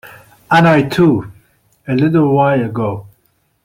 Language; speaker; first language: English; non-native, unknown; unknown